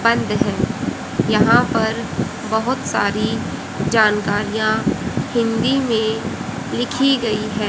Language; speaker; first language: Hindi; native; Hindi